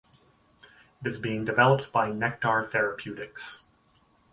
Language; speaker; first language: English; native; English